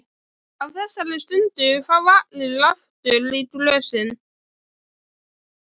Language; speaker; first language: Icelandic; native; Icelandic